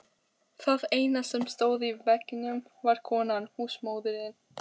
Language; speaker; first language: Icelandic; non-native, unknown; Albanian